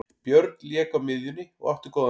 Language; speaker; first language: Icelandic; native; Icelandic